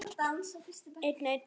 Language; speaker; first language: Icelandic; native; Icelandic